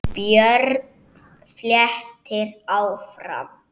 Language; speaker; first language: Icelandic; native; Icelandic